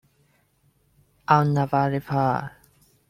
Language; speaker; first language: English; non-native, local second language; Cantonese